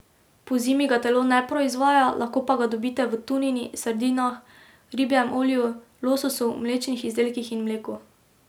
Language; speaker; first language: Slovenian; native; Slovenian